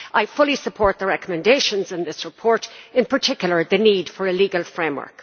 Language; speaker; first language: English; native; English